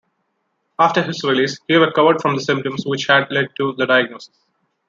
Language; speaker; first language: English; non-native, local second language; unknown